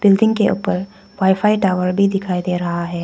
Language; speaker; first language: Hindi; non-native, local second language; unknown